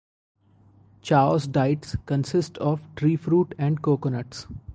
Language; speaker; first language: English; non-native, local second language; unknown